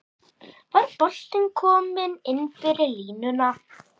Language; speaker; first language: Icelandic; native; Icelandic